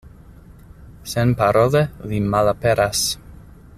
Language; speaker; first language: Esperanto; non-native, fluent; English